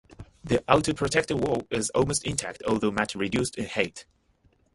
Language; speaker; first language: English; non-native, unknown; Japanese